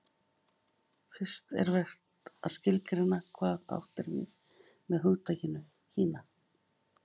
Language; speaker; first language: Icelandic; native; Icelandic